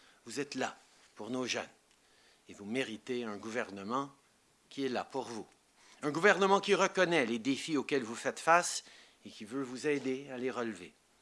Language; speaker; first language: French; early bilingual, heritage; French